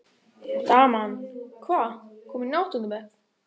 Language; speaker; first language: Icelandic; non-native, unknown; German